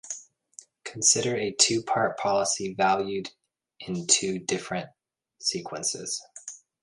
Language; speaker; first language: English; native; English